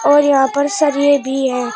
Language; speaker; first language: Hindi; native; Hindi